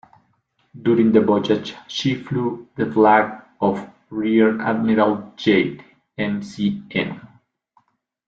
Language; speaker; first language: English; non-native, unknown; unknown